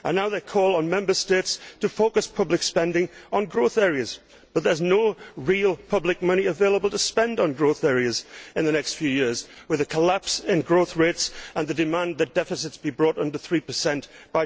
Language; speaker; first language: English; native; English